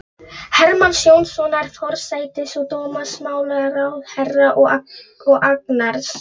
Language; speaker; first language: Icelandic; non-native, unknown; Polish